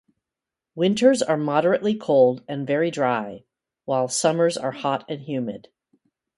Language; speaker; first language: English; native; English